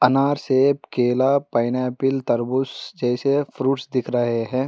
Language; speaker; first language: Hindi; non-native, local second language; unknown